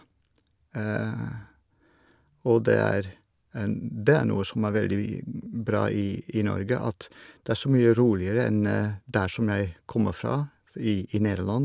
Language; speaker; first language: Norwegian; non-native, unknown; Dutch